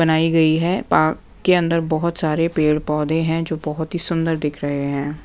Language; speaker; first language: Hindi; non-native, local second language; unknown